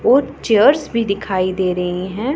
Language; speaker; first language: Hindi; non-native, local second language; Punjabi